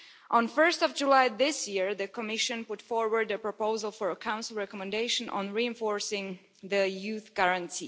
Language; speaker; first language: English; non-native, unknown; Slovak